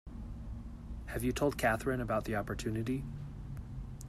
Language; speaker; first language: English; native; English